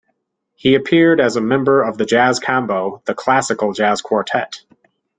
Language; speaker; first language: English; native; English